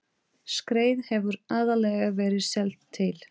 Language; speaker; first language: Icelandic; non-native, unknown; Portuguese